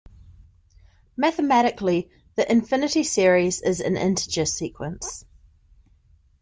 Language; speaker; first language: English; native; English